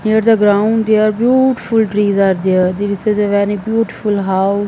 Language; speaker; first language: English; non-native, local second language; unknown